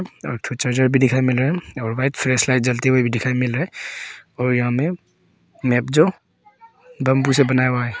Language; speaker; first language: Hindi; early bilingual, other home language; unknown